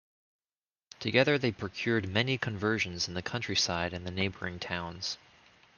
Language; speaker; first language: English; native; English